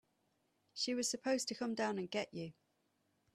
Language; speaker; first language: English; native; English